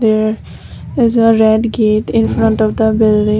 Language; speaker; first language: English; non-native, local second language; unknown